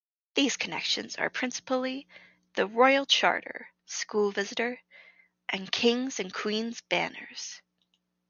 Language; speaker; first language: English; native; English